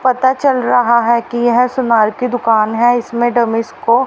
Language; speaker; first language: Hindi; native; Hindi